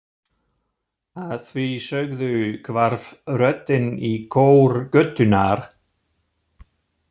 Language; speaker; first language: Icelandic; non-native, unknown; German